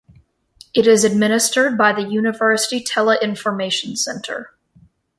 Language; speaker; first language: English; native; English